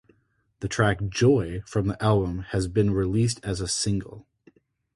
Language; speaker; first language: English; native; English